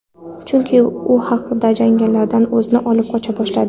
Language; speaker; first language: Uzbek; non-native, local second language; Kara-Kalpak